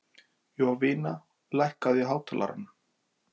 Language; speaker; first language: Icelandic; native; Icelandic